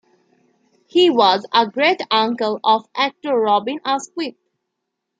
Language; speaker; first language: English; non-native, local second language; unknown